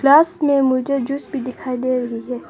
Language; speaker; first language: Hindi; non-native, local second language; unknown